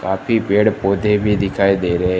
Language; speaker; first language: Hindi; non-native, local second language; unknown